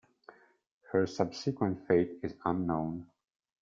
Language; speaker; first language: English; non-native, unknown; Italian